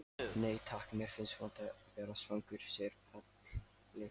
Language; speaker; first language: Icelandic; non-native, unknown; Lithuanian